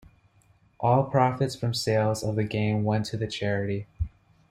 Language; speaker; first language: English; native; English